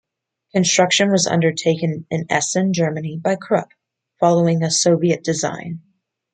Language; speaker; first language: English; native; English